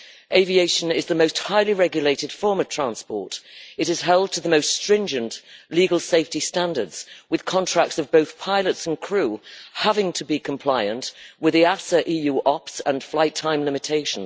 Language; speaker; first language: English; native; English